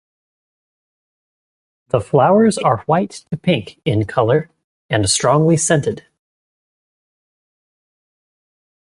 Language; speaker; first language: English; native; English